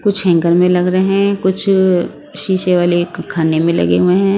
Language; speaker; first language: Hindi; non-native, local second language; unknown